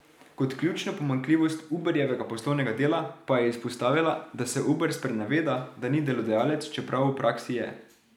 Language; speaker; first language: Slovenian; native; Slovenian